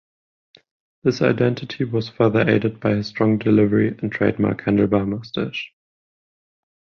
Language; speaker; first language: English; non-native, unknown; German